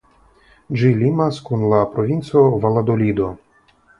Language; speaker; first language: Esperanto; non-native, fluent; Russian